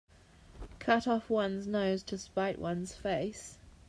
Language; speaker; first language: English; native; English